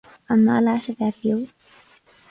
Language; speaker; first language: Irish; non-native, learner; English